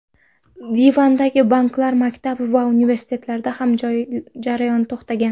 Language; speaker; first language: Uzbek; non-native, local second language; Kara-Kalpak